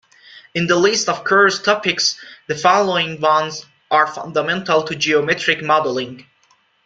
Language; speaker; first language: English; non-native, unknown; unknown